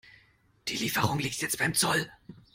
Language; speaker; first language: English; non-native, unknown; German